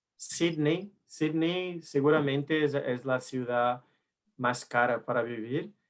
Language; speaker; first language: Spanish; non-native, related language; Portuguese